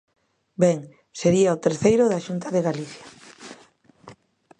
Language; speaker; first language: Galician; native; Galician